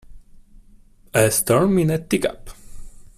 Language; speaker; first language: English; non-native, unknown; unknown